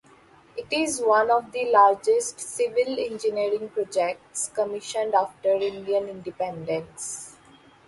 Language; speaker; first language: English; non-native, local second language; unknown